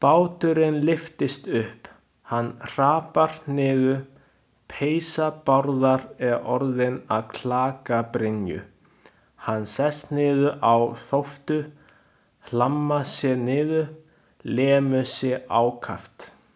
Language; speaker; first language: Icelandic; non-native, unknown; Chinese